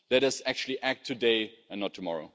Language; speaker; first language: English; non-native, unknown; German